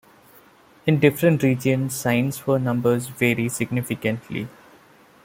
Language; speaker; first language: English; non-native, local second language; Malayalam